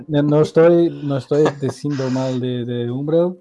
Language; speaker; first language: Spanish; non-native, related language; Portuguese